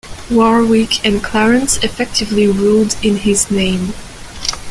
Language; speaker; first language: English; non-native, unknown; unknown